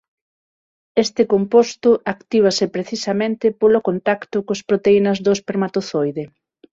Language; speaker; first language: Galician; non-native, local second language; Spanish